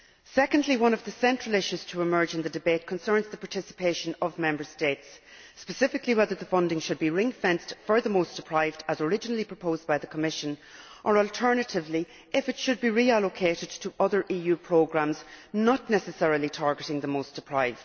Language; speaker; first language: English; native; English